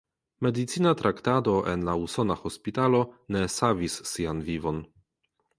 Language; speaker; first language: Esperanto; non-native, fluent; Polish